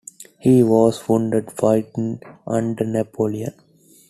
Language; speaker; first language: English; non-native, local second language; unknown